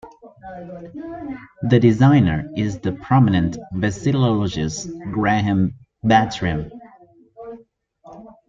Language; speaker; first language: English; native; English